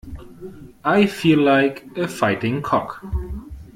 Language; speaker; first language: English; non-native, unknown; German